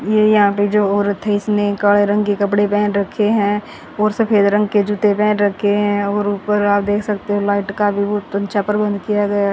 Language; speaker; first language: Hindi; native; Hindi